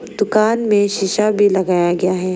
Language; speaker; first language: Hindi; early bilingual, other home language; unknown